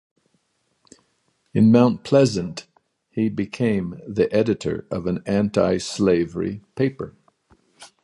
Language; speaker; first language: English; native; English